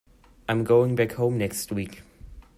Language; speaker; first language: English; non-native, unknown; German